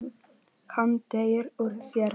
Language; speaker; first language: Icelandic; non-native, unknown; Polish